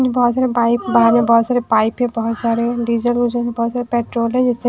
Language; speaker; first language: Hindi; non-native, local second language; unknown